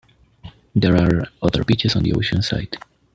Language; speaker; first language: English; native; English